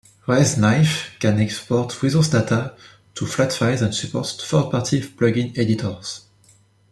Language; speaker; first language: English; non-native, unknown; French